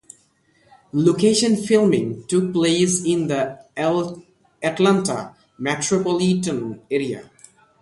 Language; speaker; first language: English; non-native, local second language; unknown